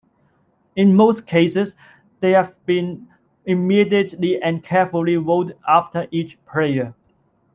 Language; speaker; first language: English; non-native, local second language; Cantonese